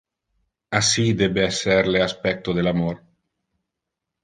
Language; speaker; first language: Interlingua; non-native, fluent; Italian